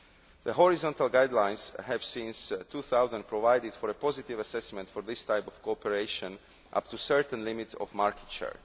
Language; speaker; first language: English; non-native, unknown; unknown